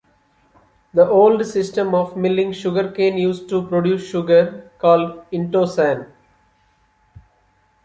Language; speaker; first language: English; non-native, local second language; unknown